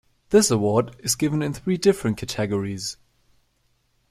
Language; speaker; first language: English; non-native, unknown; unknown